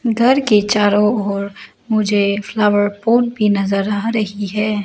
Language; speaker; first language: Hindi; non-native, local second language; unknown